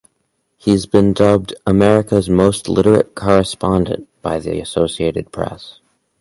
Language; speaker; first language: English; native; English